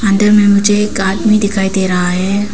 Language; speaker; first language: Hindi; non-native, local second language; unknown